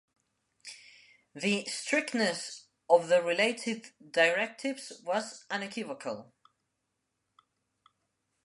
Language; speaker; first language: English; non-native, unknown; Spanish